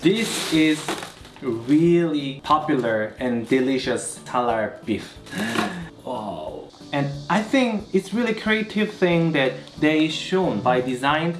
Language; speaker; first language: English; non-native, fluent; Korean